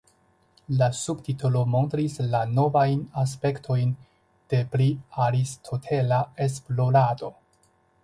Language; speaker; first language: Esperanto; non-native, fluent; Chinese